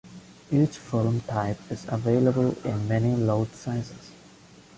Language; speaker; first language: English; non-native, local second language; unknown